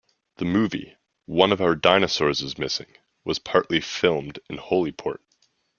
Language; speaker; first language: English; native; English